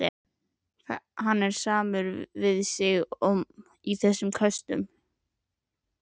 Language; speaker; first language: Icelandic; native; Icelandic